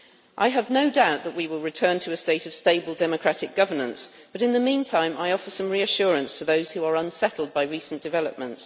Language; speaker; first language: English; native; English